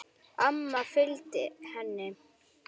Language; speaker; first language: Icelandic; native; Icelandic